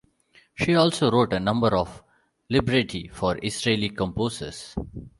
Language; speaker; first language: English; non-native, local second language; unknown